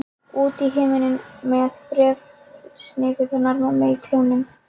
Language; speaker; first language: Icelandic; non-native, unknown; Polish